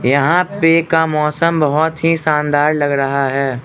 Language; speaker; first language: Hindi; non-native, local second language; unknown